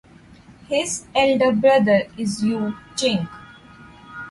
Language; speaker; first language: English; non-native, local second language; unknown